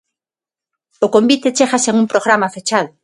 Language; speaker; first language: Galician; non-native, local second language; Spanish